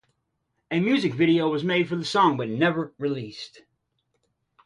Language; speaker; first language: English; native; English